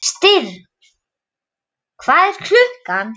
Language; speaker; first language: Icelandic; non-native, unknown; Polish